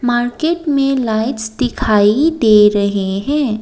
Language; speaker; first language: Hindi; non-native, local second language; Assamese